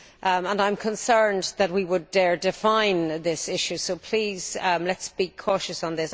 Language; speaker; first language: English; native; English